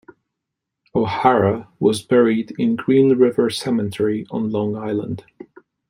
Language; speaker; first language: English; non-native, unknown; Polish